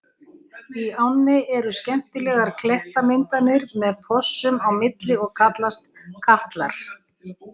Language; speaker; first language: Icelandic; native; Icelandic